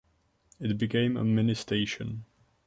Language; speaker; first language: English; non-native, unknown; Czech